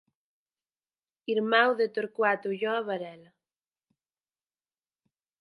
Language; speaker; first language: Galician; native; Galician